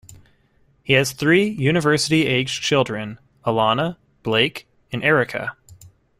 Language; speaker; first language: English; native; English